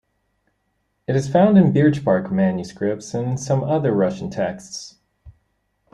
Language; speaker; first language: English; native; English